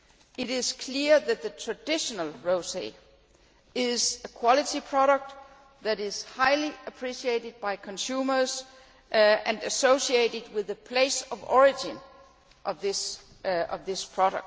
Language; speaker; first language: English; non-native, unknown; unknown